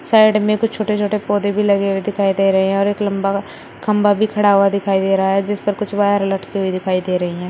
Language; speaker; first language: Hindi; native; Hindi